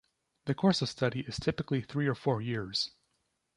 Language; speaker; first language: English; native; English